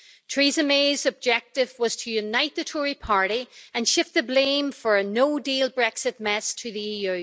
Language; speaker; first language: English; native; English